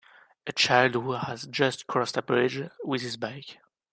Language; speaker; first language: English; native; English